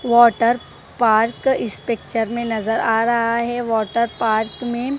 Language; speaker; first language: Hindi; non-native, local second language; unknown